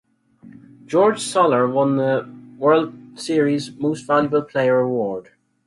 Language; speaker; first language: English; native; English